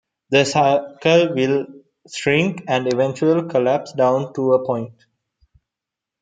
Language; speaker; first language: English; non-native, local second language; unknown